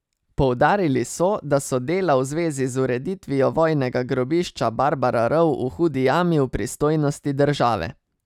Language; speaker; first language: Slovenian; native; Slovenian